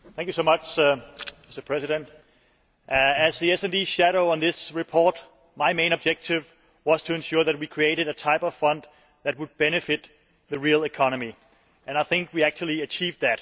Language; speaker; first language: English; non-native, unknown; Danish